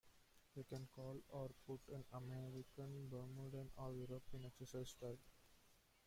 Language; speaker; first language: English; non-native, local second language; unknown